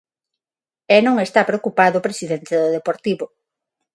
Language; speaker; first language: Galician; non-native, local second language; Spanish